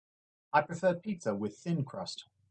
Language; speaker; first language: English; native; English